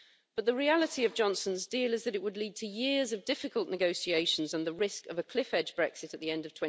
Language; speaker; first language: English; native; English